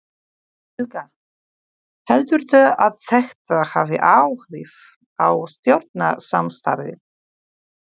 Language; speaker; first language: Icelandic; non-native, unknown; Polish